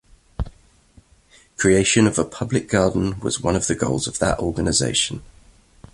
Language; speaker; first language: English; native; English